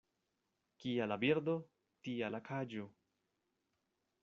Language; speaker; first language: Esperanto; non-native, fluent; Spanish